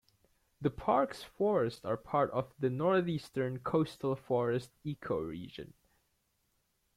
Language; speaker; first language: English; native; English